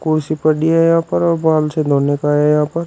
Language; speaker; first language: Hindi; native; Hindi